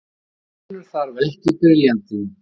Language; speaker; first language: Icelandic; native; Icelandic